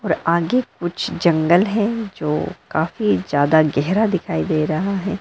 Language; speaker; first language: Hindi; non-native, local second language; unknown